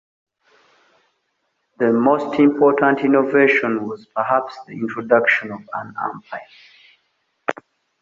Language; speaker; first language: English; non-native, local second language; Ganda